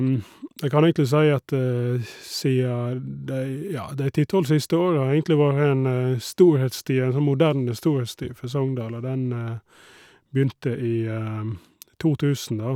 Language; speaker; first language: Norwegian; native; Norwegian